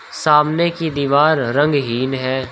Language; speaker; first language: Hindi; native; Hindi